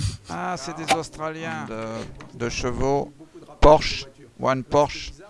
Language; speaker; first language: French; native; French